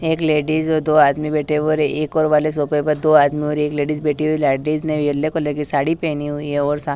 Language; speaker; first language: Hindi; native; Hindi